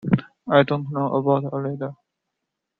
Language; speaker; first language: English; non-native, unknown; Chinese